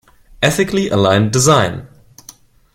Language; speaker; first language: English; non-native, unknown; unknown